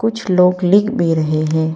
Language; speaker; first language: Hindi; non-native, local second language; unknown